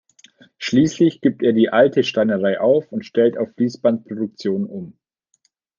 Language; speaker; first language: German; native; German